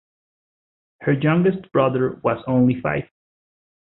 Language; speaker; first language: English; non-native, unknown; Spanish